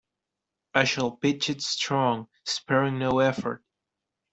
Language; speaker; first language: English; non-native, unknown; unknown